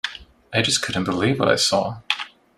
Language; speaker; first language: English; non-native, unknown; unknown